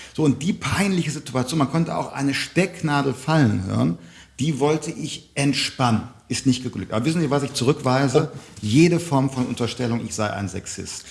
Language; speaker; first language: German; native; German